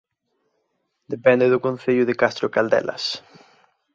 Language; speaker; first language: Galician; native; Galician